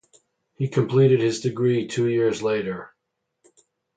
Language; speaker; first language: English; native; English